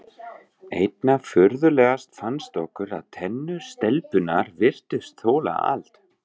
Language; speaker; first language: Icelandic; non-native, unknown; German